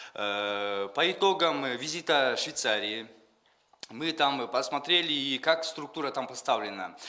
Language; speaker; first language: Russian; non-native, local second language; Kyrgyz